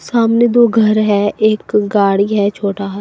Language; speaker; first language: Hindi; non-native, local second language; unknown